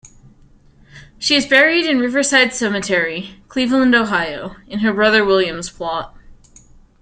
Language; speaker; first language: English; native; English